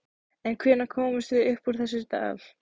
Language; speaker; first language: Icelandic; native; Icelandic